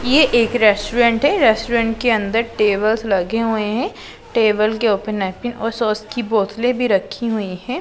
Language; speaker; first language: Hindi; non-native, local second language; Punjabi